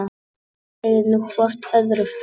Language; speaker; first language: Icelandic; non-native, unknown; Polish